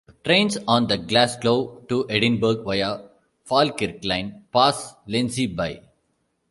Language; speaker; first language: English; non-native, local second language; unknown